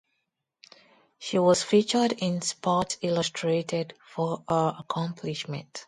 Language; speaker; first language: English; non-native, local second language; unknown